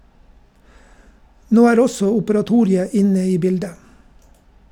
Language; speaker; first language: Norwegian; native; Norwegian